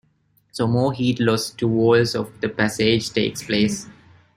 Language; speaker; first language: English; non-native, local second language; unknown